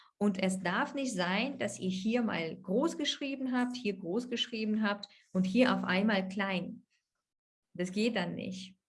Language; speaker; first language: German; non-native, fluent; Russian